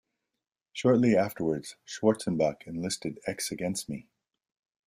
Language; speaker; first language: English; native; English